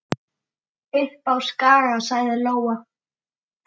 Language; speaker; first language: Icelandic; native; Icelandic